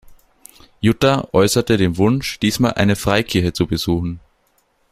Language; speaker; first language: German; native; German